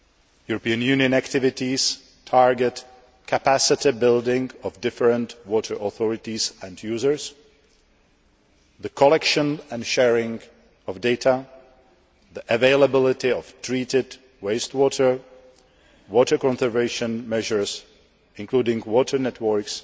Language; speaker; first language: English; non-native, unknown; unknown